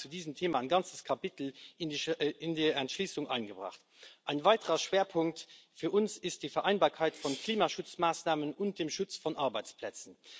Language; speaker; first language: German; non-native, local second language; Luxembourgish